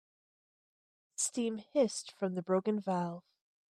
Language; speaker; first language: English; native; English